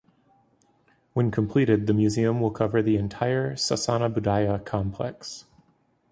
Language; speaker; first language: English; native; English